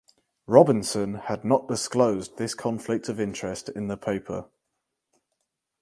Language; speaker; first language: English; native; English